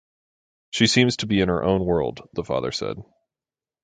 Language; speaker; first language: English; native; English